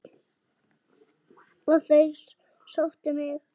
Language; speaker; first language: Icelandic; native; Icelandic